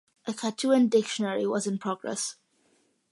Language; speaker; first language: English; early bilingual, other home language; Malayalam